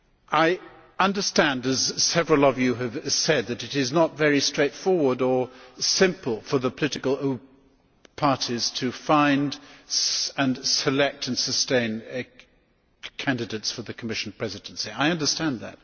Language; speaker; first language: English; native; English